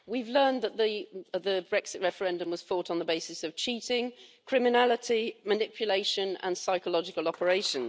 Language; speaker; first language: English; native; English